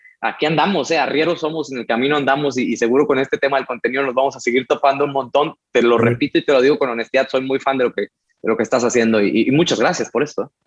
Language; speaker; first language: Spanish; native; Spanish